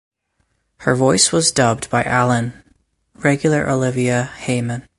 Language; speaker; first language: English; native; English